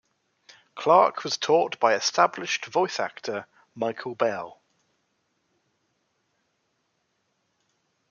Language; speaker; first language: English; native; English